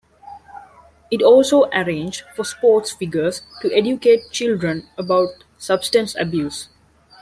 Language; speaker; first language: English; non-native, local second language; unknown